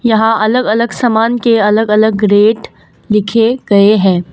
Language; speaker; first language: Hindi; non-native, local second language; Assamese